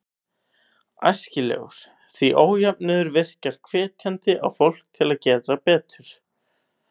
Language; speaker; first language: Icelandic; native; Icelandic